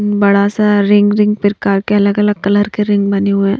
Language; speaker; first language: Hindi; native; Hindi